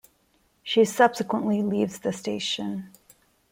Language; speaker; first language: English; non-native, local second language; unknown